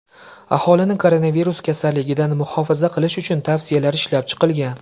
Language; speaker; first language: Uzbek; native; Uzbek